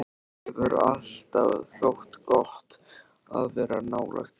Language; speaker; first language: Icelandic; native; Icelandic